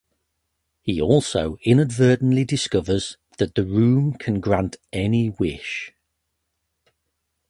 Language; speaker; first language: English; native; English